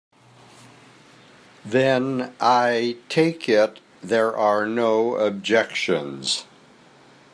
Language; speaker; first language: English; native; English